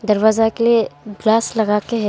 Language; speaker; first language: Hindi; non-native, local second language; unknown